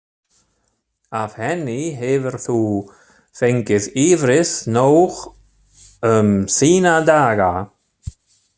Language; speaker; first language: Icelandic; non-native, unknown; German